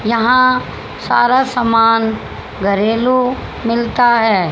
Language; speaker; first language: Hindi; native; Hindi